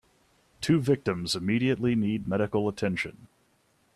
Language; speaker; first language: English; native; English